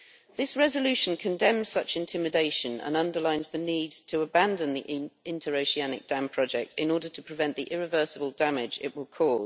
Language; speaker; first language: English; native; English